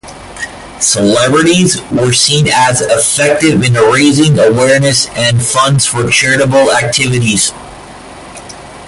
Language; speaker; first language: English; native; English